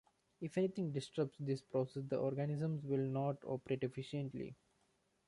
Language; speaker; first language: English; non-native, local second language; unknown